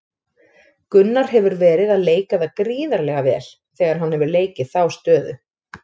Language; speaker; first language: Icelandic; native; Icelandic